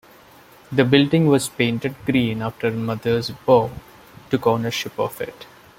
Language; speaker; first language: English; non-native, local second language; Malayalam